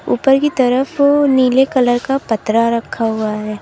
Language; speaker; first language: Hindi; native; Hindi